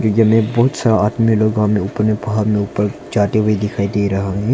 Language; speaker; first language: Hindi; non-native, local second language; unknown